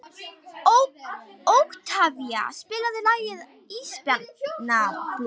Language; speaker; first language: Icelandic; non-native, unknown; Romanian